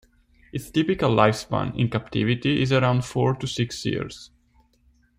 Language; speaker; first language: English; non-native, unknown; Italian